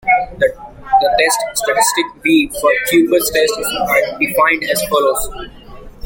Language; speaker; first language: English; non-native, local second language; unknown